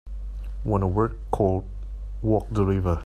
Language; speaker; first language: English; non-native, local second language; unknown